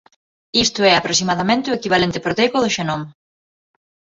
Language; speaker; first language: Galician; non-native, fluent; Spanish